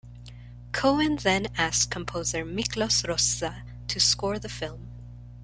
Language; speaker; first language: English; non-native, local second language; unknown